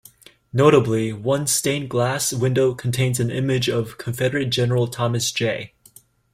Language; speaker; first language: English; native; English